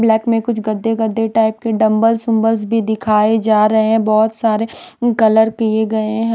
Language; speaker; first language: Hindi; non-native, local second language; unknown